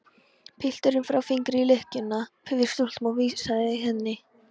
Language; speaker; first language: Icelandic; non-native, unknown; Polish